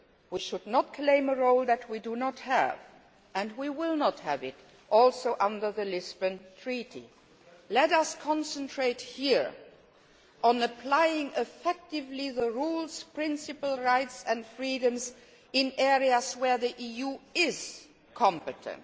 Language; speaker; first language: English; non-native, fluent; Luxembourgish